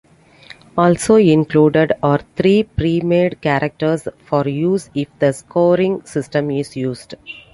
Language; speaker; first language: English; non-native, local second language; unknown